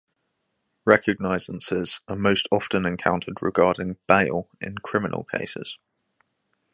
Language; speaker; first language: English; native; English